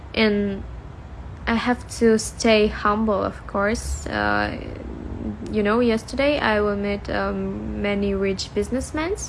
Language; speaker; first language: English; non-native, fluent; Russian